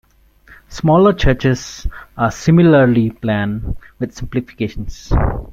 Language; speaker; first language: English; non-native, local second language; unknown